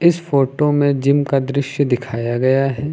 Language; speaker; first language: Hindi; native; Hindi